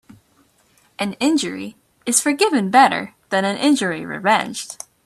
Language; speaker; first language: English; native; English